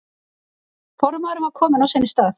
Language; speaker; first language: Icelandic; native; Icelandic